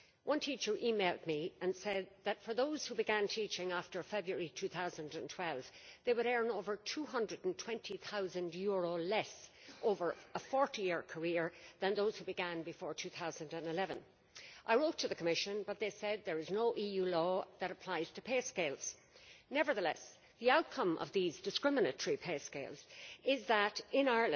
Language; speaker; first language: English; native; English